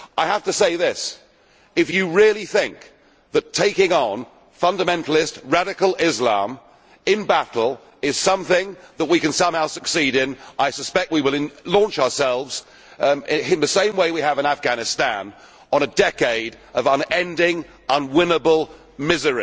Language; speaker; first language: English; native; English